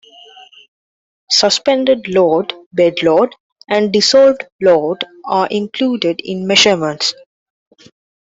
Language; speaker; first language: English; non-native, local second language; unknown